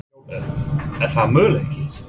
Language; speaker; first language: Icelandic; non-native, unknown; English